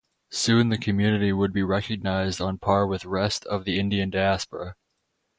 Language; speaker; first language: English; native; English